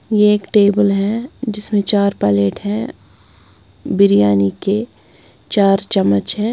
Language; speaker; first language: Hindi; non-native, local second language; Punjabi